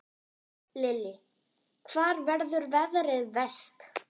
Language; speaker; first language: Icelandic; non-native, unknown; German